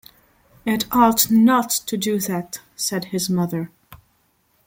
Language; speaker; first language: English; non-native, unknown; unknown